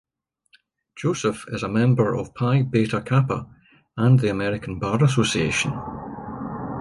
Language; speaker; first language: English; native; English